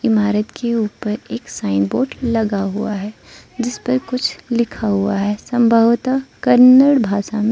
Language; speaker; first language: Hindi; non-native, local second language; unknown